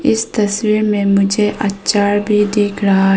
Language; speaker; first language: Hindi; early bilingual, other home language; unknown